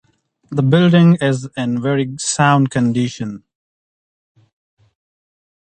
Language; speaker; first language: English; non-native, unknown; Pashto